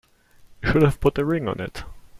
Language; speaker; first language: English; non-native, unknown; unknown